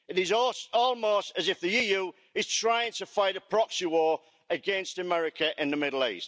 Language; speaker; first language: English; native; English